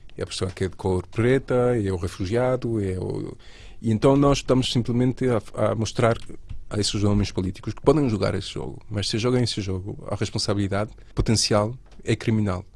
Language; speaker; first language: Portuguese; non-native, related language; Spanish